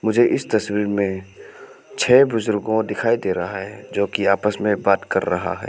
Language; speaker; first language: Hindi; non-native, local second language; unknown